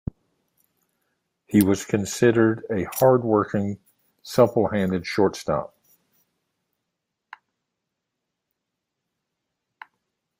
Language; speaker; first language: English; native; English